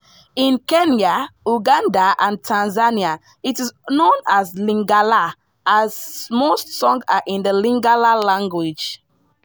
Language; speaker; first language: English; non-native, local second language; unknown